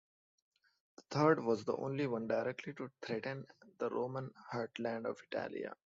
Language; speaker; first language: English; non-native, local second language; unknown